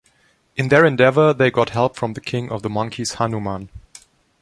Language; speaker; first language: English; non-native, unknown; German